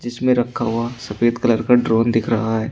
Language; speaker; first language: Hindi; native; Hindi